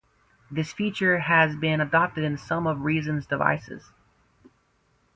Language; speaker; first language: English; native; English